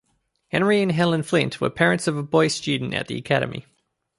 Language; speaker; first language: English; native; English